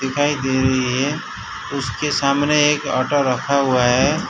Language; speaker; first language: Hindi; non-native, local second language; Gujarati